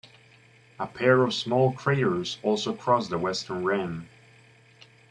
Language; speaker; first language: English; native; English